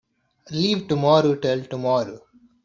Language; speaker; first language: English; non-native, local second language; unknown